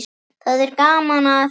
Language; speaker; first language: Icelandic; native; Icelandic